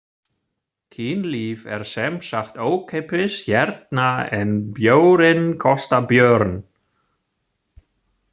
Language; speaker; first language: Icelandic; non-native, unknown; German